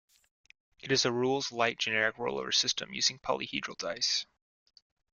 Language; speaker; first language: English; native; English